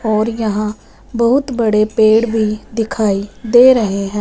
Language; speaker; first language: Hindi; non-native, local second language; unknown